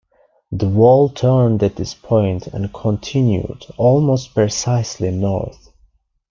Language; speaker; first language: English; non-native, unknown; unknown